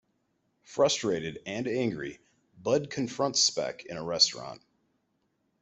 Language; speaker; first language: English; native; English